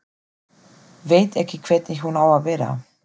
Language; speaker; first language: Icelandic; non-native, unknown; German